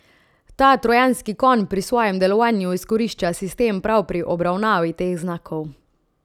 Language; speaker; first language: Slovenian; native; Slovenian